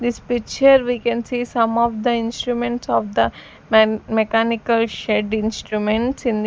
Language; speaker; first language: English; non-native, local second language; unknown